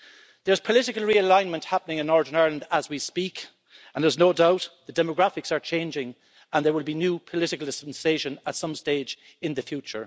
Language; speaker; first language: English; native; English